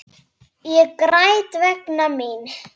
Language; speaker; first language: Icelandic; native; Icelandic